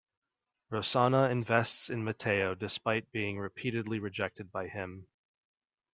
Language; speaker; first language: English; native; English